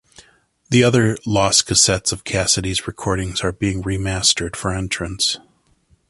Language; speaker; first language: English; native; English